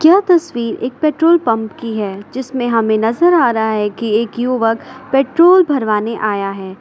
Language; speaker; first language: Hindi; native; Hindi